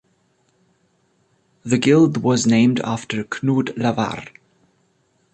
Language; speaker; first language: English; non-native, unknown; German